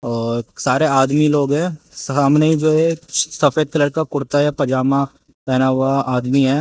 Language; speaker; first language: Hindi; native; Hindi